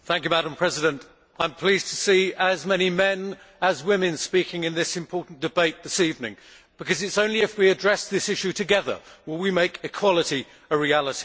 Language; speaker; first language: English; native; English